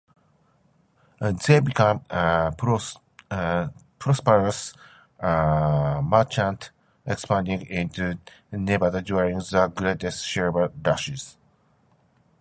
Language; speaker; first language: English; non-native, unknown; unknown